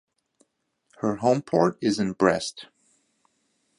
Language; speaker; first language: English; native; English